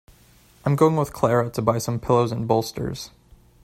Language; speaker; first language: English; native; English